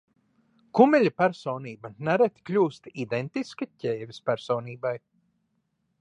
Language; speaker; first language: Latvian; early bilingual, heritage; Latvian